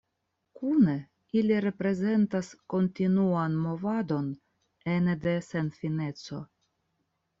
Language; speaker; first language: Esperanto; non-native, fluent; Russian